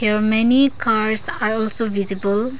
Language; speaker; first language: English; non-native, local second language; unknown